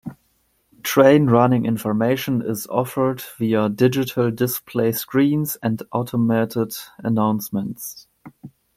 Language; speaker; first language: English; non-native, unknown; German